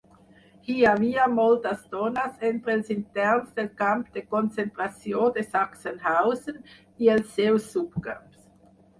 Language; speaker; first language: Catalan; non-native, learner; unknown